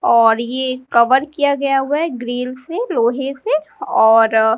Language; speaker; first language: Hindi; native; Hindi